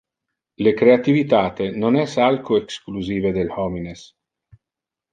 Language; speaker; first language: Interlingua; non-native, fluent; Italian